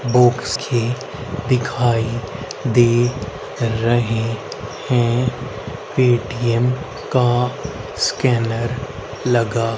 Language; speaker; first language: Hindi; native; Hindi